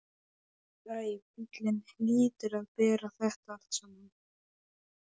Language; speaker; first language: Icelandic; non-native, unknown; Polish